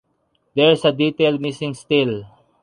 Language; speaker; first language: English; non-native, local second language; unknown